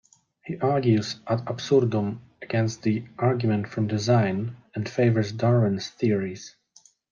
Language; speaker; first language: English; non-native, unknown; Polish